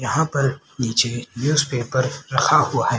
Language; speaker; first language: Hindi; native; Hindi